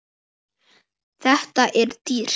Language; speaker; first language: Icelandic; native; Icelandic